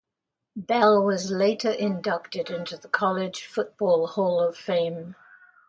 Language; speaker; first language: English; native; English